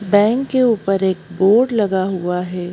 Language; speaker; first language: Hindi; native; Hindi